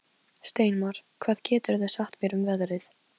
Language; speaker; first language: Icelandic; non-native, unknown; Polish